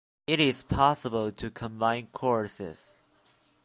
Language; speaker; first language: English; non-native, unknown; Chinese